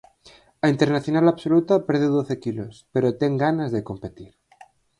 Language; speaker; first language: Galician; native; Galician